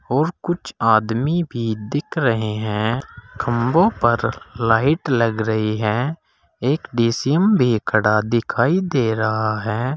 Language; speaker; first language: Hindi; native; Hindi